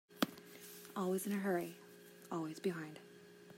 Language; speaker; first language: English; native; English